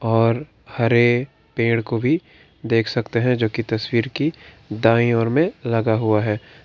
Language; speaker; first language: Hindi; non-native, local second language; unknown